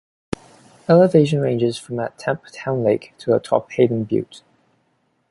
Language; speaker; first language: English; non-native, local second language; Cantonese